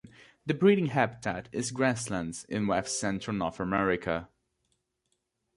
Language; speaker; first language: English; native; English